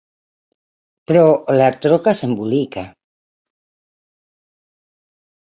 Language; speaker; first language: Catalan; non-native, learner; Spanish